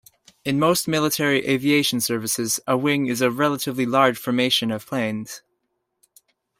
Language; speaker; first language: English; native; English